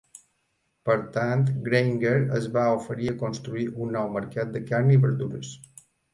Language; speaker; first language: Catalan; native; Catalan